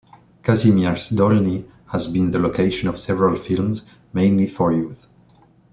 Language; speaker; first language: English; non-native, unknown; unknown